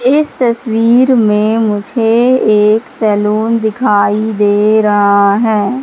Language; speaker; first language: Hindi; native; Hindi